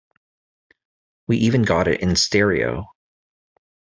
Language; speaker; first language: English; native; English